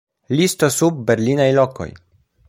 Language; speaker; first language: Esperanto; non-native, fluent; Polish